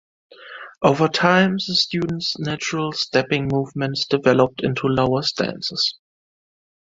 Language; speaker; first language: English; non-native, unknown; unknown